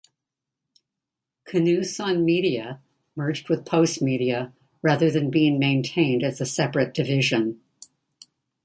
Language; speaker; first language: English; native; English